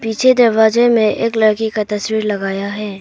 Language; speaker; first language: Hindi; early bilingual, other home language; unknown